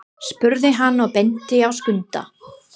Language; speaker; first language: Icelandic; non-native, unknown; English